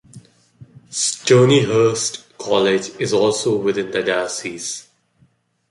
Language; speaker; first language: English; non-native, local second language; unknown